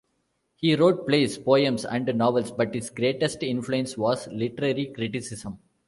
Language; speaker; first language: English; non-native, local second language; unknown